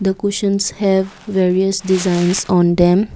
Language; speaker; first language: English; non-native, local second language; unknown